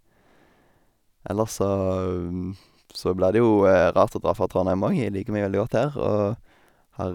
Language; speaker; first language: Norwegian; native; Norwegian